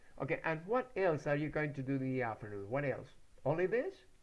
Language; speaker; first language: English; non-native, fluent; Spanish